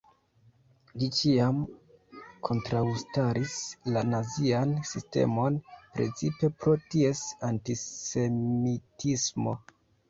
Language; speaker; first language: Esperanto; non-native, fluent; Kinyarwanda